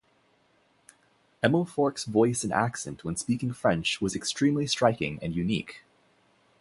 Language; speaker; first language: English; native; English